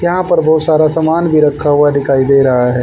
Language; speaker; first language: Hindi; native; Hindi